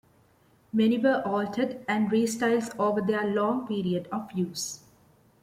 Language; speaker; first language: English; non-native, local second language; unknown